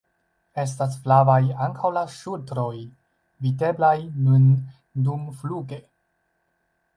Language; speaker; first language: Esperanto; non-native, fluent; Chinese